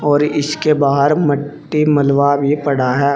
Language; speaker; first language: Hindi; native; Hindi